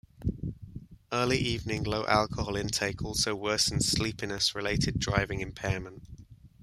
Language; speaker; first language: English; native; English